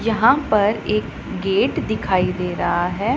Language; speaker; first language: Hindi; non-native, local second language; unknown